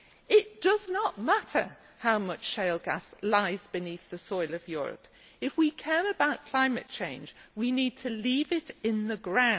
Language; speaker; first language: English; native; English